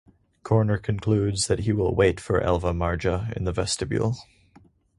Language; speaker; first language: English; native; English